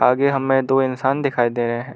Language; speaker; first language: Hindi; non-native, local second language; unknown